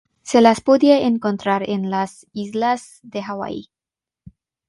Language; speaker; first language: Spanish; non-native, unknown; Bangla